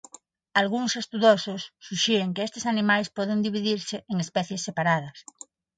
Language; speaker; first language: Galician; non-native, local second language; Spanish